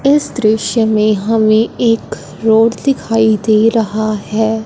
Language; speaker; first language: Hindi; non-native, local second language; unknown